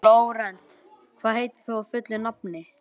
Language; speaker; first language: Icelandic; native; Icelandic